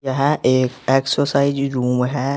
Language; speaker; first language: Hindi; native; Hindi